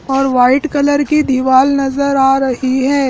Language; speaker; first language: Hindi; native; Hindi